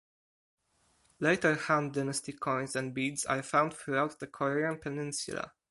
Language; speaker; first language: English; non-native, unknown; Polish